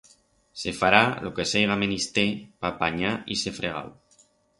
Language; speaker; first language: Aragonese; non-native, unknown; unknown